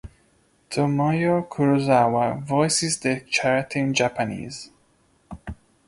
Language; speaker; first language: English; non-native, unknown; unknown